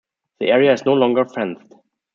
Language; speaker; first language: English; non-native, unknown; German